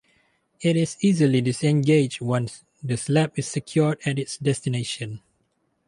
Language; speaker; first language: English; non-native, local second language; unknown